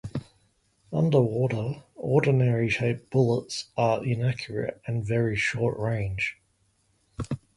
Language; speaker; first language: English; native; English